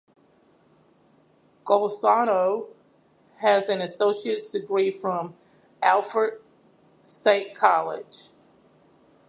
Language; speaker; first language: English; native; English